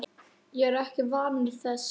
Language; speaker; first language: Icelandic; native; Icelandic